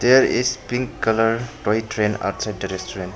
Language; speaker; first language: English; non-native, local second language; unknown